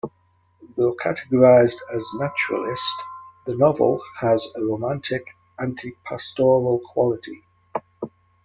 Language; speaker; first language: English; native; English